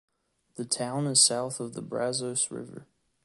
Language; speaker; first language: English; native; English